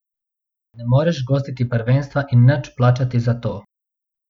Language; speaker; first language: Slovenian; non-native, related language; Bosnian